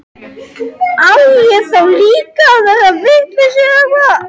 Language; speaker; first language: Icelandic; non-native, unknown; French